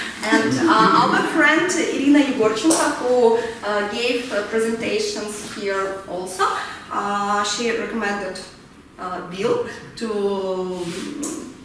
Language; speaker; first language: English; non-native, learner; Ukrainian